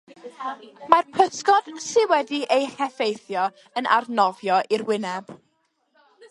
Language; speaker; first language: Welsh; native; Welsh